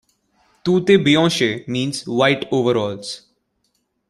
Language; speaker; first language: English; non-native, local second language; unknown